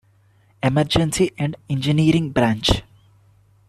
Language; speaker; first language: English; non-native, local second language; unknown